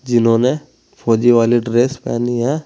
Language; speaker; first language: Hindi; native; Hindi